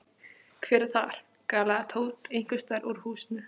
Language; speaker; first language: Icelandic; non-native, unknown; Polish